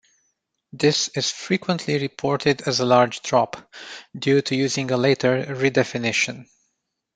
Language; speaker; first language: English; non-native, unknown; Romanian